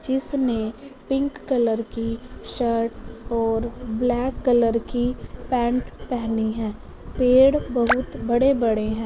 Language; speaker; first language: Hindi; non-native, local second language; Punjabi